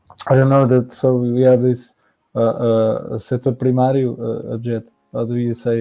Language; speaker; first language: English; non-native, fluent; Portuguese